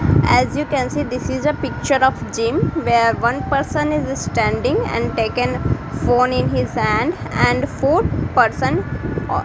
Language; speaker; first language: English; non-native, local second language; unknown